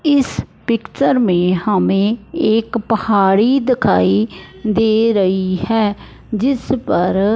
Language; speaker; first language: Hindi; non-native, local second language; Punjabi